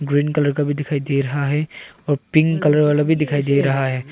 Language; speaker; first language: Hindi; early bilingual, other home language; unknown